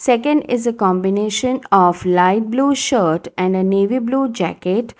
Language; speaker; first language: English; non-native, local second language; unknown